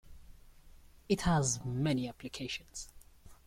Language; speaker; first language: English; native; English